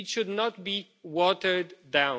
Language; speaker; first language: English; non-native, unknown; Romanian